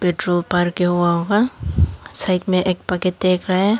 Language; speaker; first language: Hindi; non-native, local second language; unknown